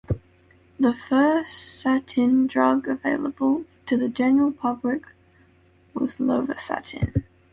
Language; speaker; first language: English; native; English